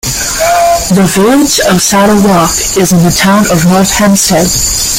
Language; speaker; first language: English; native; English